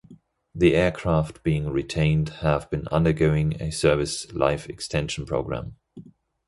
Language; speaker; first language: English; non-native, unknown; German